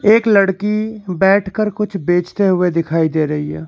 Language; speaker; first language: Hindi; non-native, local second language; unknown